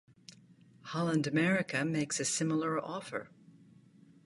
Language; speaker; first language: English; native; English